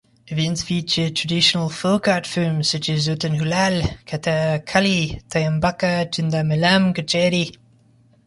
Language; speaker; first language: English; native; English